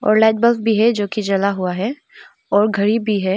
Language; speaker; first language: Hindi; non-native, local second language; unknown